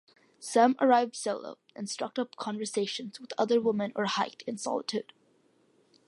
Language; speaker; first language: English; early bilingual, other home language; Malayalam